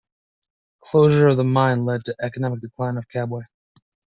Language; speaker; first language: English; native; English